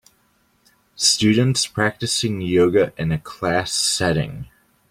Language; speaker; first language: English; native; English